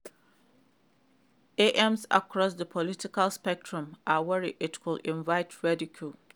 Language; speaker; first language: English; non-native, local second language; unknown